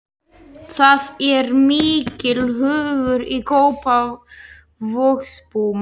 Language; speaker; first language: Icelandic; non-native, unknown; Slovak